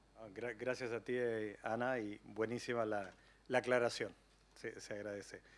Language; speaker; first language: Spanish; native; Spanish